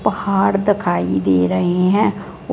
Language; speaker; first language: Hindi; non-native, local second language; Punjabi